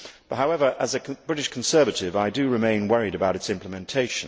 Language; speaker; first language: English; native; English